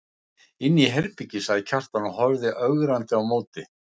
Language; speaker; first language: Icelandic; non-native, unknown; Russian